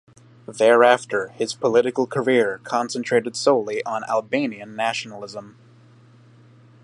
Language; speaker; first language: English; native; English